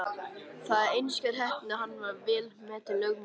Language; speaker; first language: Icelandic; native; Icelandic